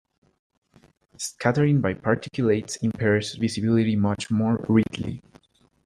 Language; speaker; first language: English; non-native, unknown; Spanish